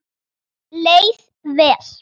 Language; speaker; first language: Icelandic; native; Icelandic